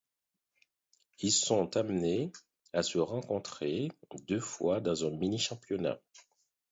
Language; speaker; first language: French; non-native, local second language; Haitian Creole